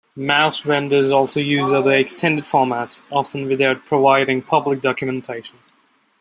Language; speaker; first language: English; non-native, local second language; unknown